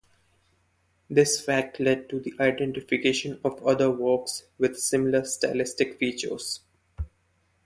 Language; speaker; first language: English; non-native, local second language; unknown